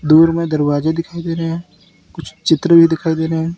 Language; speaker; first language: Hindi; native; Hindi